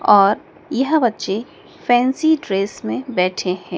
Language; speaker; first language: Hindi; native; Hindi